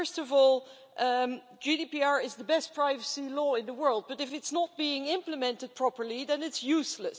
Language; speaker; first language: English; non-native, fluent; Dutch